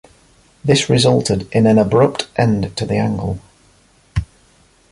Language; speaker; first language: English; native; English